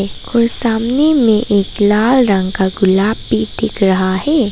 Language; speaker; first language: Hindi; non-native, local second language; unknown